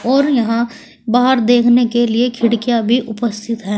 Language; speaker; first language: Hindi; native; Hindi